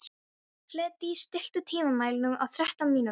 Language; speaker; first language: Icelandic; non-native, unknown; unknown